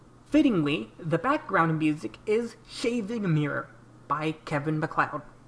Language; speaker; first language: English; native; English